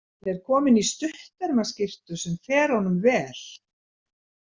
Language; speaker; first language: Icelandic; native; Icelandic